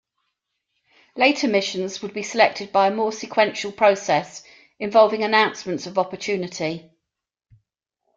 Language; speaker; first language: English; native; English